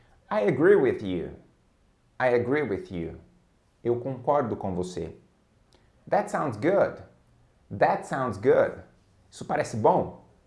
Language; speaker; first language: English; non-native, fluent; Portuguese